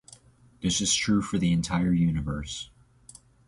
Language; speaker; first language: English; native; English